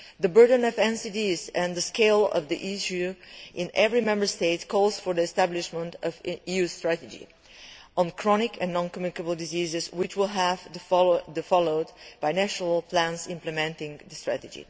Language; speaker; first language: English; non-native, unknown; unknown